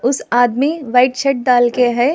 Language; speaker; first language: Hindi; non-native, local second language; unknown